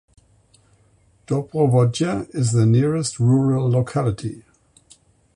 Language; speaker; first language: English; non-native, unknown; German